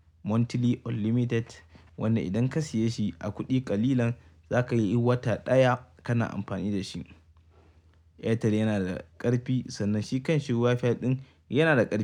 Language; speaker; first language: Hausa; native; Hausa